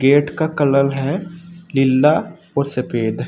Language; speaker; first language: Hindi; native; Hindi